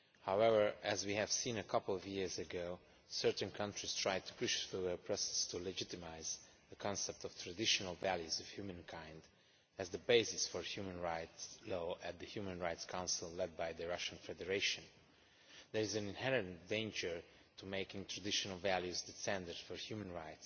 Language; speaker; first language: English; non-native, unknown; Romanian